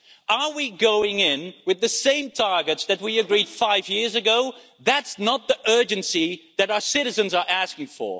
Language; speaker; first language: English; non-native, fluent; Dutch